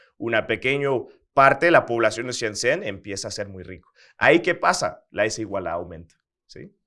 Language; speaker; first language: Spanish; non-native, fluent; Dutch